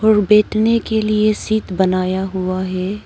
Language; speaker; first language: Hindi; non-native, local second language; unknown